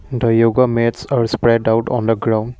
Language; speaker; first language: English; non-native, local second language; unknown